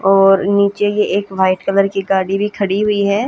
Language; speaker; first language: Hindi; native; Hindi